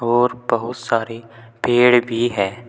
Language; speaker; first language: Hindi; native; Hindi